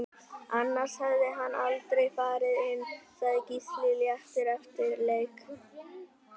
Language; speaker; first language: Icelandic; native; Icelandic